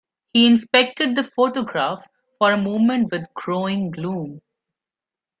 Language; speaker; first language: English; non-native, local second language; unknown